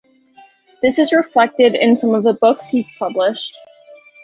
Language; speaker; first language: English; native; English